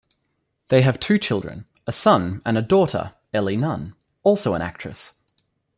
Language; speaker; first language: English; native; English